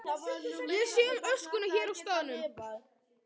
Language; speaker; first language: Icelandic; native; Icelandic